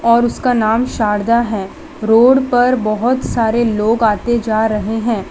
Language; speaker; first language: Hindi; non-native, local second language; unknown